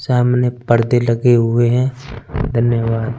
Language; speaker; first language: Hindi; non-native, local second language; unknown